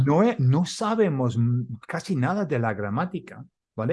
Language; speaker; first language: Spanish; non-native, fluent; English